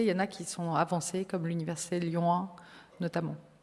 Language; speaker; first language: French; native; French